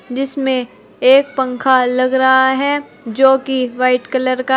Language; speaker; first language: Hindi; native; Hindi